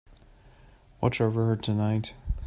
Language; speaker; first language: English; non-native, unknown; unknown